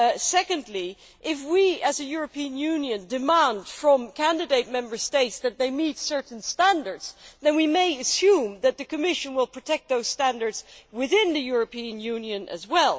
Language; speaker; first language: English; non-native, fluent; Dutch